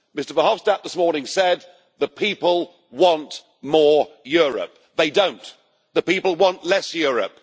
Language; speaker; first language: English; native; English